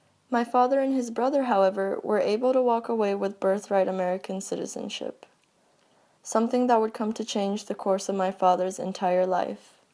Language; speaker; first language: English; early bilingual, other home language; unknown